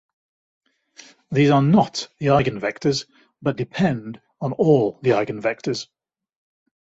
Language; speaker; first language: English; native; English